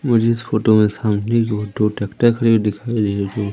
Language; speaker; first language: Hindi; native; Hindi